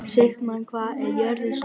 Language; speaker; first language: Icelandic; non-native, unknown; Vietnamese